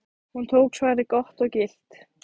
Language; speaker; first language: Icelandic; native; Icelandic